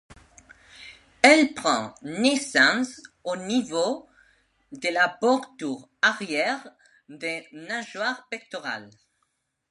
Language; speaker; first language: French; non-native, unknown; Spanish